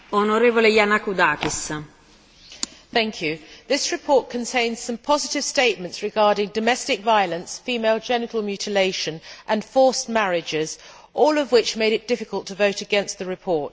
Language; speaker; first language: English; native; English